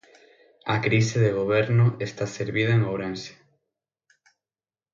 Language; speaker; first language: Galician; native; Galician